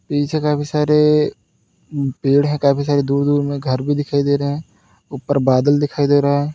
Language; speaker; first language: Hindi; native; Hindi